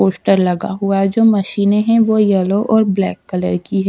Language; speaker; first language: Hindi; non-native, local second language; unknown